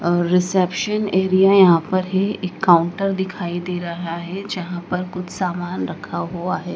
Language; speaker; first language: Hindi; native; Hindi